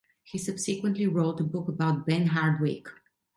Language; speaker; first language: English; non-native, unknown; Italian